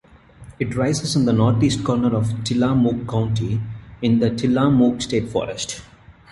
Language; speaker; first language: English; non-native, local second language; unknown